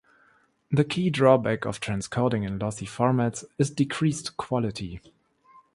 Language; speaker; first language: English; non-native, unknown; German